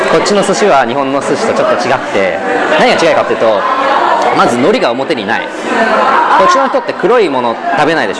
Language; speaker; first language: Japanese; native; Japanese